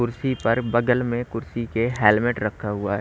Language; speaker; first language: Hindi; native; Hindi